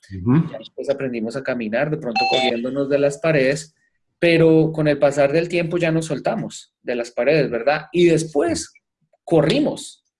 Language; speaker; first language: Spanish; native; Spanish